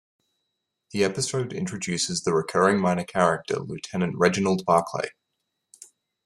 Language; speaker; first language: English; native; English